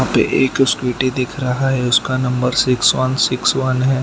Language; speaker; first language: Hindi; non-native, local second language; Gujarati